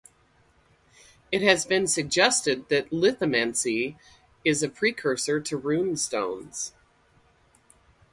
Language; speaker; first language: English; native; English